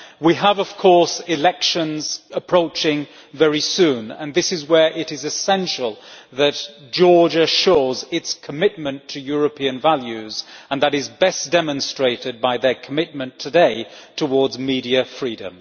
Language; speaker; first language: English; native; English